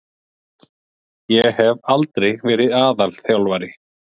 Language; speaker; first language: Icelandic; native; Icelandic